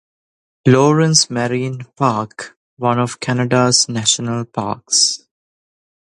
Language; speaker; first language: English; non-native, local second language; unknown